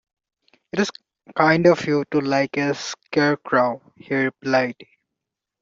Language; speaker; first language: English; non-native, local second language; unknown